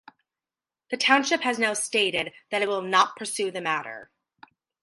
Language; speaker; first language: English; native; English